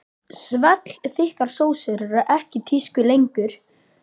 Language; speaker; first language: Icelandic; native; Icelandic